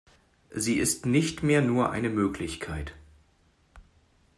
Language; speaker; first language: German; native; German